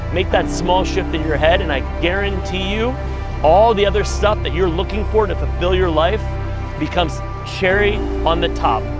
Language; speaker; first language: English; native; English